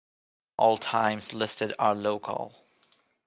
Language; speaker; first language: English; non-native, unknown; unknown